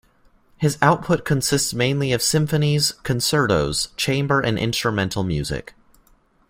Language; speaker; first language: English; native; English